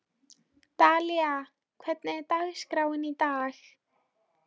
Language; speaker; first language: Icelandic; non-native, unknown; Polish